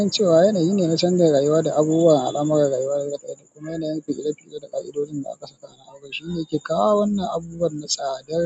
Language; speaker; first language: Hausa; native; Hausa